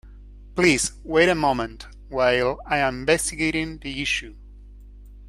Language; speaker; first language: English; native; English